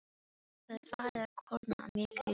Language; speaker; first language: Icelandic; non-native, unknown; Filipino